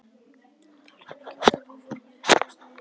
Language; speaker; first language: Icelandic; non-native, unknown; Polish